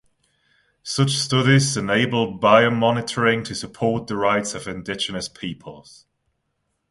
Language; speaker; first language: English; non-native, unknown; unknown